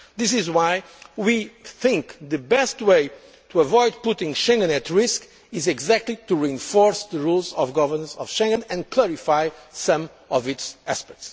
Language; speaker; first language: English; non-native, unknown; Portuguese